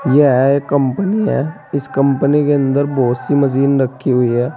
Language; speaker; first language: Hindi; native; Hindi